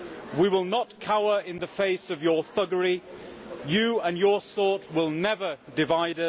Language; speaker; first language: English; native; English